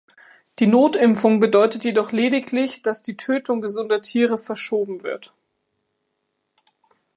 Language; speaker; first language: German; native; German